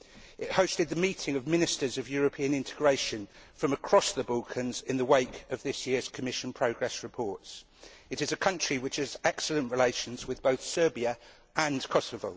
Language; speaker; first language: English; native; English